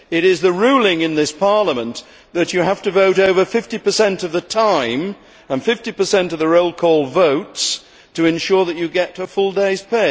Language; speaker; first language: English; native; English